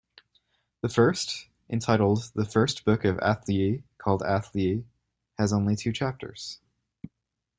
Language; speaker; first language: English; native; English